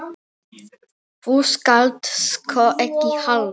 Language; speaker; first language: Icelandic; non-native, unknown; Polish